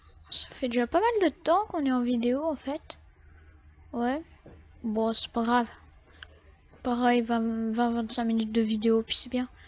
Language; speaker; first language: French; native; French